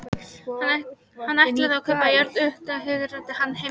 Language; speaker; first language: Icelandic; non-native, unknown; Polish